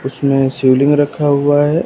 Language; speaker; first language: Hindi; native; Hindi